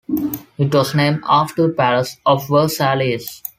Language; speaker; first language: English; non-native, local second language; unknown